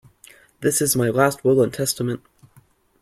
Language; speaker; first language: English; native; English